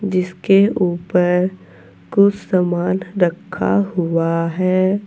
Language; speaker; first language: Hindi; native; Hindi